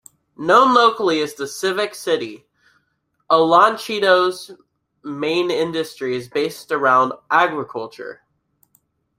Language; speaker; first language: English; native; English